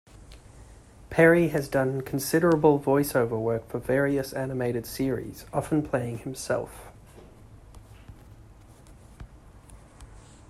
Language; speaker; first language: English; native; English